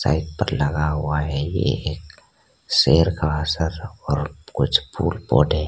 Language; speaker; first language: Hindi; non-native, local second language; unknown